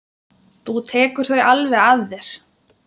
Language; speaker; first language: Icelandic; non-native, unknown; Lithuanian